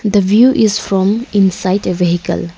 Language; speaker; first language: English; non-native, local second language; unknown